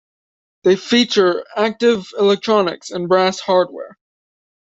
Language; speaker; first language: English; native; English